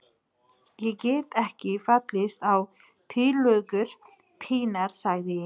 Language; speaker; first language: Icelandic; non-native, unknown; Nepali